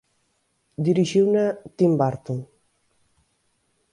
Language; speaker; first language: Galician; native; Galician